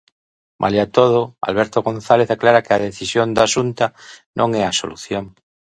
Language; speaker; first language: Galician; native; Galician